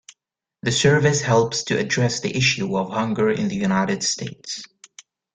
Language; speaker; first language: English; native; English